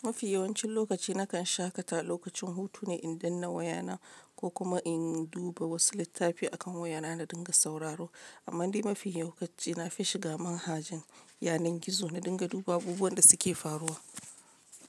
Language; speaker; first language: Hausa; non-native, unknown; Yoruba